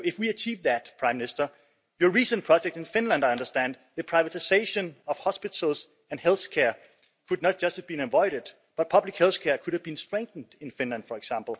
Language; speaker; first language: English; non-native, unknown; Danish